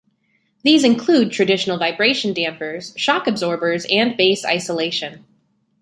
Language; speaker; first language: English; native; English